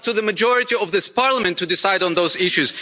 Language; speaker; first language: English; non-native, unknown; German